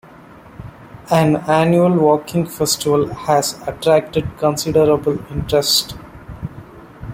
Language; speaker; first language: English; non-native, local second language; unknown